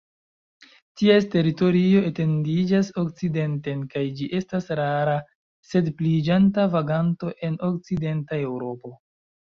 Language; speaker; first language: Esperanto; non-native, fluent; Chinese